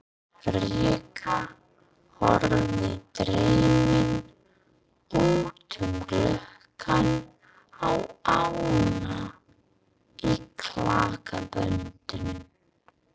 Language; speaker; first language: Icelandic; non-native, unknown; English